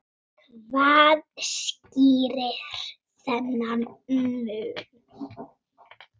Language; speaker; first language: Icelandic; native; Icelandic